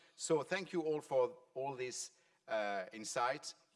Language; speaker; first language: English; non-native, fluent; French